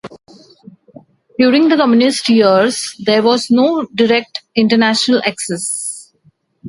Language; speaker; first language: English; non-native, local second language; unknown